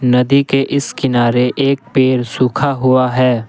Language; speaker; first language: Hindi; non-native, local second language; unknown